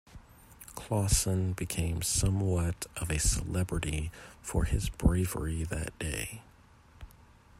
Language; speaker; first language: English; native; English